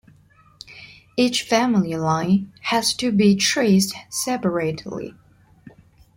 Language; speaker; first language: English; non-native, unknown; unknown